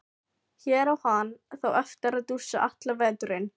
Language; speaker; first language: Icelandic; non-native, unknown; Filipino